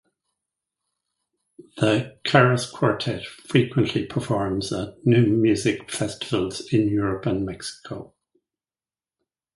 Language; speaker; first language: English; native; English